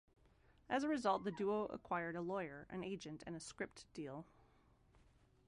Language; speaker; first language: English; native; English